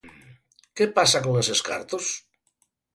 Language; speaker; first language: Galician; native; Galician